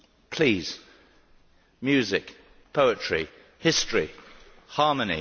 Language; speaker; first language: English; native; English